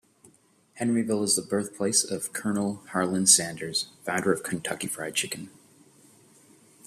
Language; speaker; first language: English; native; English